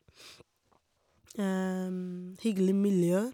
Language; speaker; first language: Norwegian; non-native, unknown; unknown